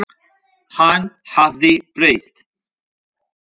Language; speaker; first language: Icelandic; non-native, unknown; Spanish